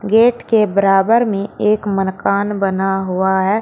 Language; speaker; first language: Hindi; native; Hindi